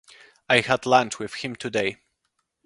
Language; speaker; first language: English; non-native, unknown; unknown